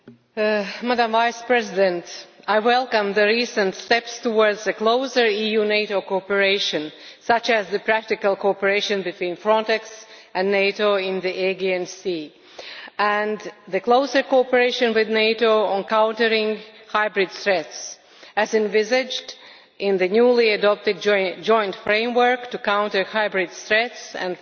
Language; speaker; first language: English; non-native, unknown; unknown